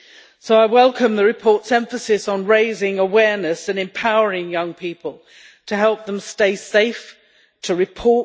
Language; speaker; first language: English; native; English